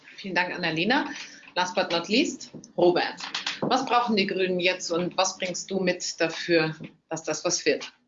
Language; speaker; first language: German; native; German